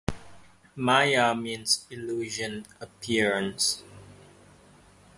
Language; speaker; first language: English; non-native, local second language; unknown